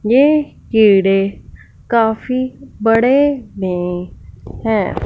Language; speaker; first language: Hindi; non-native, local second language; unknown